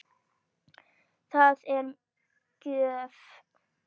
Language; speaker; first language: Icelandic; native; Icelandic